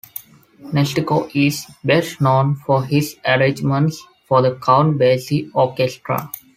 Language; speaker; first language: English; non-native, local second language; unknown